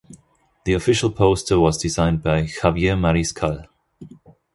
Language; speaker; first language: English; non-native, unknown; German